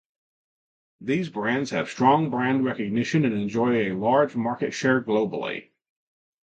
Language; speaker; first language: English; native; English